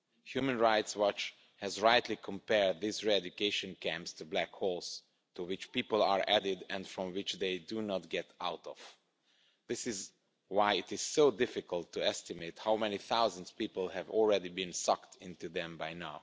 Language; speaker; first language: English; non-native, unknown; Romanian